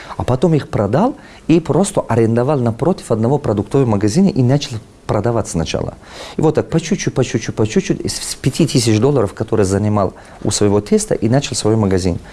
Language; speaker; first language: Russian; non-native, local second language; Tajik